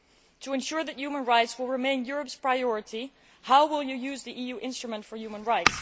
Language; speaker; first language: English; non-native, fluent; Dutch